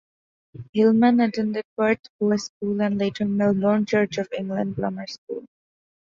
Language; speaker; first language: English; non-native, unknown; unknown